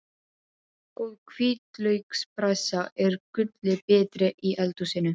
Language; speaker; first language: Icelandic; non-native, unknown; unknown